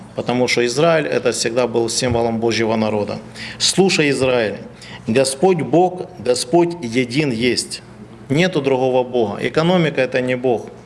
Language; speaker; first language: Russian; non-native, local second language; Ukrainian